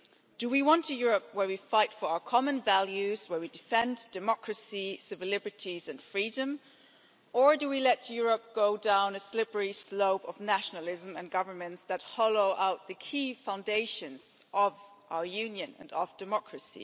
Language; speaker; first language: English; non-native, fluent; German